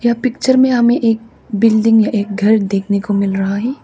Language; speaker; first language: Hindi; early bilingual, other home language; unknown